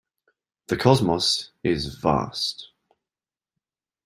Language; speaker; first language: English; native; English